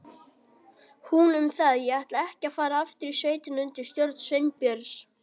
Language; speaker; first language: Icelandic; native; Icelandic